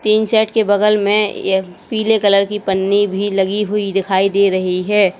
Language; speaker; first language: Hindi; native; Hindi